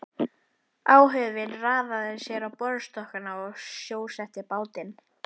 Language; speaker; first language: Icelandic; native; Icelandic